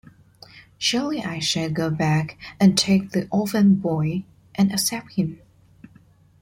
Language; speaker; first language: English; non-native, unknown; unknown